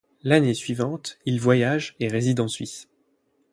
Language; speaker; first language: French; native; French